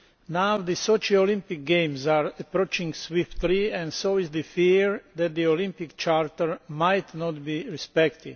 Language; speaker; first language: English; non-native, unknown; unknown